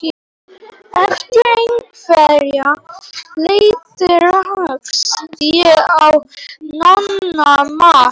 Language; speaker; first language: Icelandic; non-native, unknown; Polish